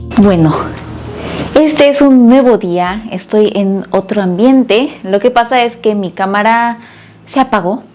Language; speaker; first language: Spanish; non-native, fluent; Korean